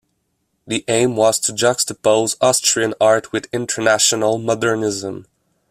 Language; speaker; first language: English; non-native, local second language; French